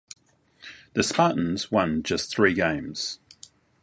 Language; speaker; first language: English; native; English